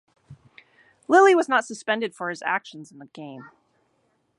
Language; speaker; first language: English; native; English